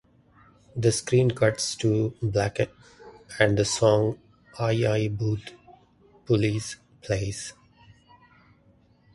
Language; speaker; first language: English; non-native, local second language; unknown